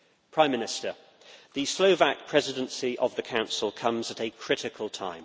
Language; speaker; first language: English; native; English